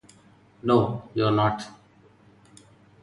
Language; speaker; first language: English; non-native, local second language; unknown